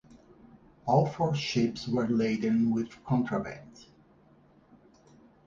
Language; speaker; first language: English; non-native, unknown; Portuguese